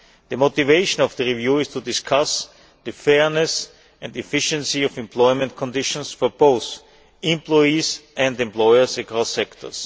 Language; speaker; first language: English; non-native, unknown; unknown